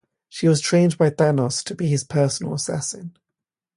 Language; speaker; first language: English; native; English